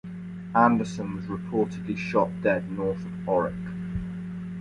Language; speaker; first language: English; native; English